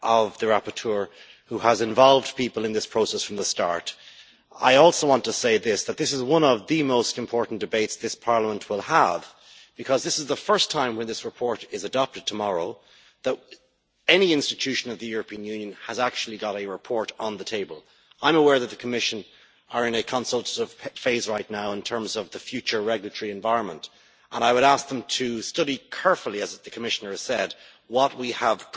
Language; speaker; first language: English; native; English